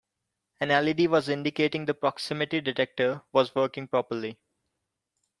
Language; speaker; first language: English; non-native, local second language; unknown